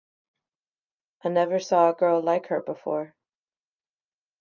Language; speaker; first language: English; native; English